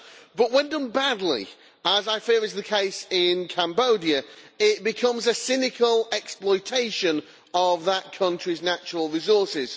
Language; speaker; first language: English; native; English